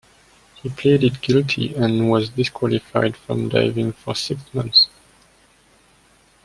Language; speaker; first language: English; non-native, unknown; French